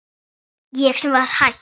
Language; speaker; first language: Icelandic; native; Icelandic